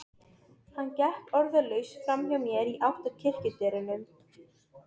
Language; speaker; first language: Icelandic; non-native, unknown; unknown